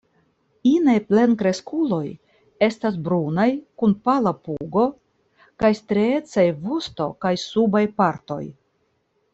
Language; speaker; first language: Esperanto; non-native, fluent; Russian